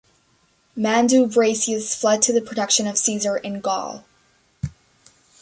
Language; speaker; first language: English; native; English